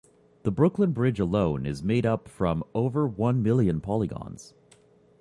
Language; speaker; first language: English; native; English